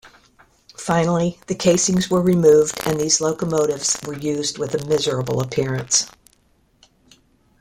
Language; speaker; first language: English; native; English